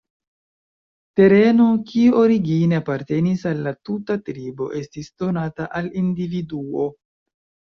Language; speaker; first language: Esperanto; non-native, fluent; Chinese